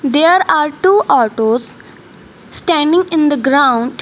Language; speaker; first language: English; non-native, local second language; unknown